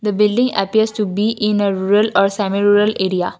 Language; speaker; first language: English; non-native, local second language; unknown